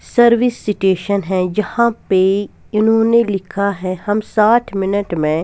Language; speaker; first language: Hindi; non-native, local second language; Punjabi